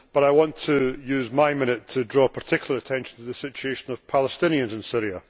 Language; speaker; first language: English; native; English